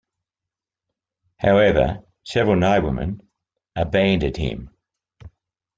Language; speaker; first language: English; native; English